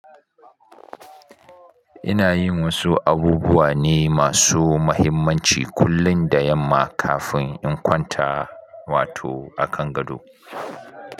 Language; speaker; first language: Hausa; native; Hausa